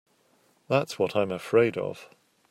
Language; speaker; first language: English; native; English